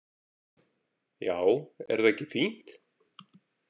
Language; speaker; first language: Icelandic; native; Icelandic